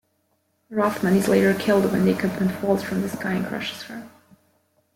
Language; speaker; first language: English; native; English